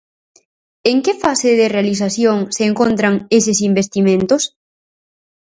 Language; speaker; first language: Galician; native; Galician